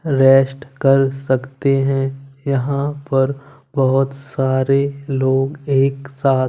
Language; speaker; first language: Hindi; non-native, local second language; Punjabi